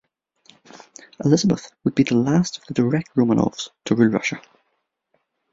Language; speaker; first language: English; native; English